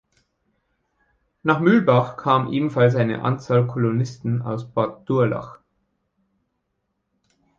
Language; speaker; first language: German; native; German